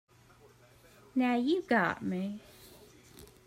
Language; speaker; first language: English; native; English